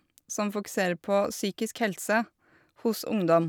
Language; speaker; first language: Norwegian; native; Norwegian